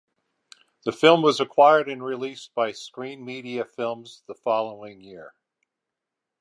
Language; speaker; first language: English; native; English